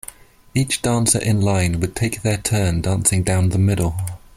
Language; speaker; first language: English; non-native, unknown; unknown